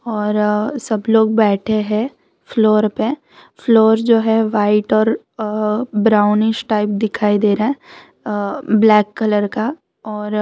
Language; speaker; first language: Hindi; non-native, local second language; Gujarati